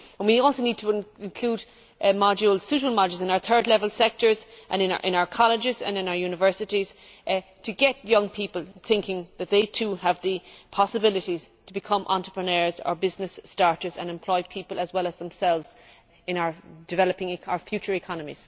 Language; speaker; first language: English; native; English